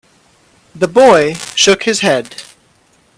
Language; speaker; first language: English; native; English